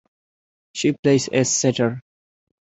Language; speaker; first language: English; non-native, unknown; Bangla